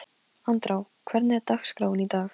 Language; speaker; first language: Icelandic; non-native, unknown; Polish